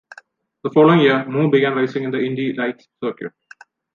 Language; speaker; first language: English; non-native, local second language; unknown